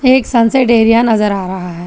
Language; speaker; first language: Hindi; non-native, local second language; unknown